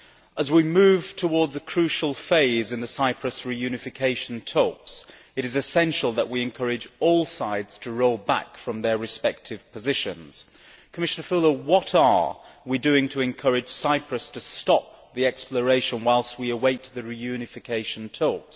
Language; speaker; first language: English; native; English